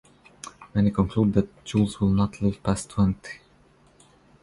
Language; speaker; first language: English; non-native, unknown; Croatian